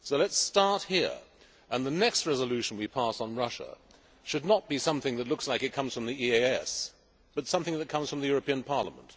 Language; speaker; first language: English; native; English